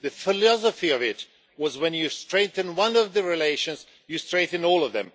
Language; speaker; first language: English; non-native, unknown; Swedish